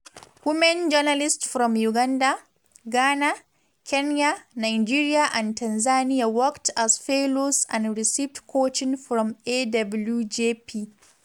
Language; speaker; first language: English; non-native, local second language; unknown